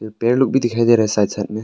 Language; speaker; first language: Hindi; non-native, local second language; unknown